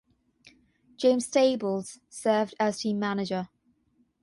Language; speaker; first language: English; non-native, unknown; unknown